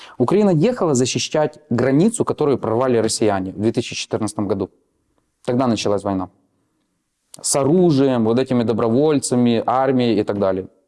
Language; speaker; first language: Russian; non-native, local second language; Ukrainian